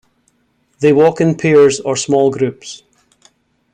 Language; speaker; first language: English; native; English